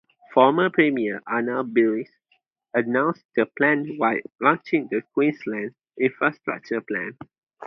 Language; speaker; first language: English; non-native, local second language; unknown